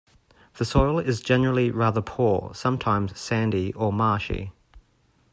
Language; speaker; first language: English; native; English